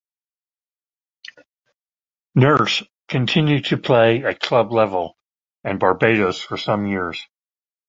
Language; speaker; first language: English; native; English